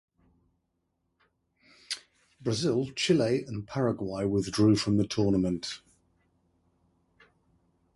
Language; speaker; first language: English; native; English